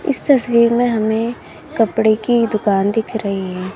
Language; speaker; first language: Hindi; native; Hindi